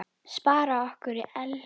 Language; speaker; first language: Icelandic; native; Icelandic